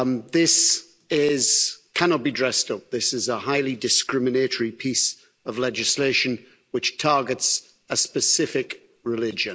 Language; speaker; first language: English; native; English